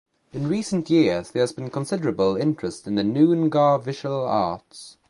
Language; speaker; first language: English; native; English